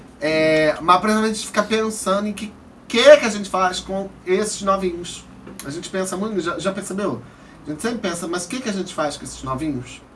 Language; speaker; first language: Portuguese; native; Portuguese